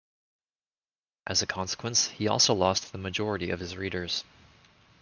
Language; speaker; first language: English; native; English